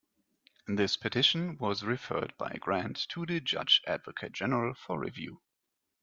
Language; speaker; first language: English; non-native, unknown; German